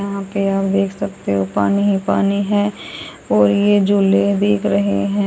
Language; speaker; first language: Hindi; native; Hindi